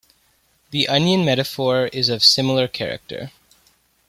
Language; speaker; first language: English; native; English